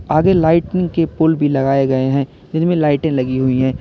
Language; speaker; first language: Hindi; native; Hindi